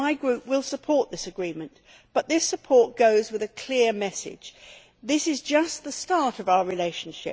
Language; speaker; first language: English; native; English